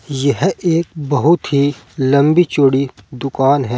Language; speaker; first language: Hindi; native; Hindi